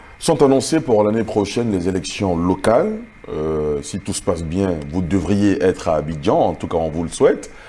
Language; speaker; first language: French; non-native, local second language; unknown